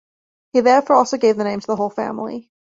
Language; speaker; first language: English; native; English